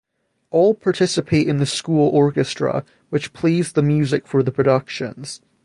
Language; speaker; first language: English; native; English